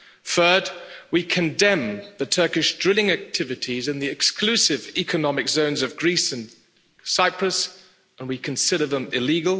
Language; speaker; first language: English; non-native, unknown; German